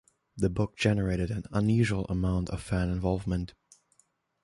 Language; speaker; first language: English; non-native, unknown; German